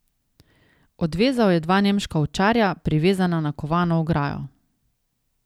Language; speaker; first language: Slovenian; native; Slovenian